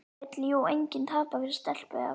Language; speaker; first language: Icelandic; native; Icelandic